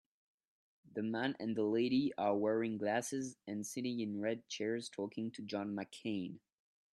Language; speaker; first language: English; non-native, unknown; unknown